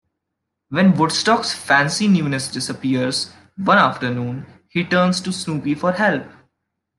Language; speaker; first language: English; non-native, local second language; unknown